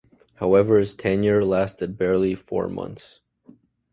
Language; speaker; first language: English; native; English